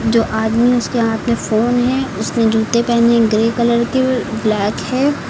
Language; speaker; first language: Hindi; native; Hindi